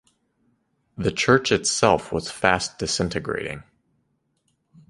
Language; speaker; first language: English; native; English